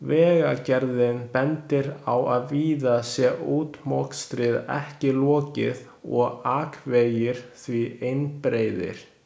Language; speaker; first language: Icelandic; non-native, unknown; Chinese